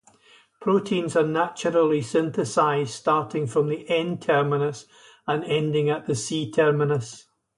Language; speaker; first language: English; native; English